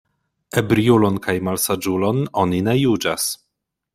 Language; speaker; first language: Esperanto; non-native, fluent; Polish